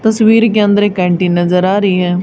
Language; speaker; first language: Hindi; native; Hindi